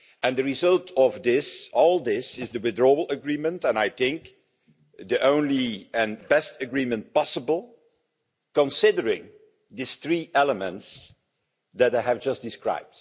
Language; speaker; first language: English; non-native, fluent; Dutch